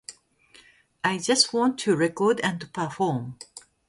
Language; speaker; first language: English; non-native, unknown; Japanese